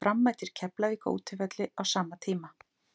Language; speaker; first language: Icelandic; native; Icelandic